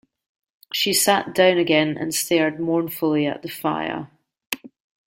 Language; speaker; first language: English; native; English